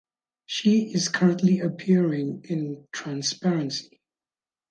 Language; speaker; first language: English; native; English